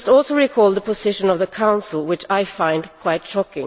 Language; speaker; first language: English; non-native, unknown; Swedish